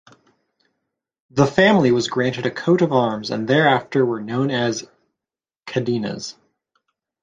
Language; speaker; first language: English; native; English